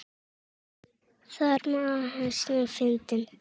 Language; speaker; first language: Icelandic; non-native, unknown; Czech